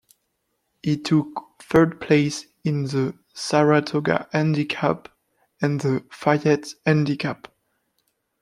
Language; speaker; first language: English; non-native, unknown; French